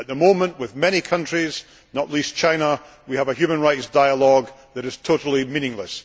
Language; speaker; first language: English; native; English